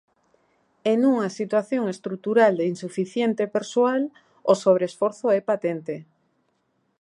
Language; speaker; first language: Galician; native; Galician